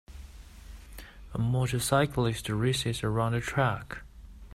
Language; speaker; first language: English; native; English